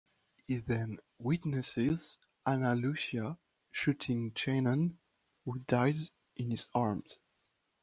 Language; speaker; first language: English; non-native, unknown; French